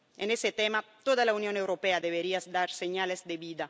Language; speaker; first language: Spanish; non-native, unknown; Italian